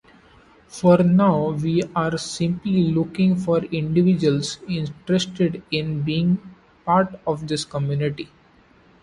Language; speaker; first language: English; non-native, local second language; Marathi